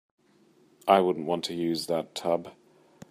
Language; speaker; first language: English; native; English